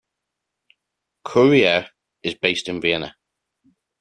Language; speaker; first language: English; native; English